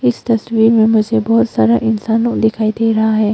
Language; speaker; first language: Hindi; early bilingual, other home language; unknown